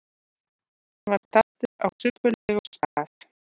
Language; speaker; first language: Icelandic; native; Icelandic